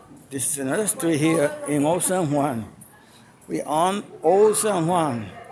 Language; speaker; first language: English; non-native, local second language; Spanish